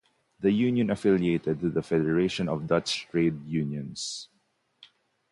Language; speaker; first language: English; non-native, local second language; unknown